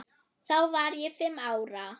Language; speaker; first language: Icelandic; non-native, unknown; German